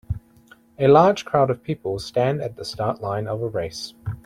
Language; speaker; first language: English; native; English